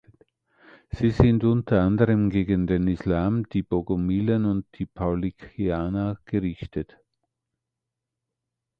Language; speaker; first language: German; native; German